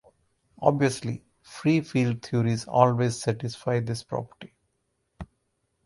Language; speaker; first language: English; non-native, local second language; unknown